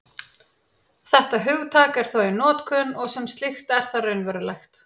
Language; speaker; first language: Icelandic; native; Icelandic